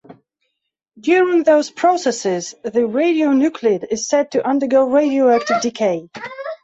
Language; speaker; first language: English; non-native, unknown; Belarusian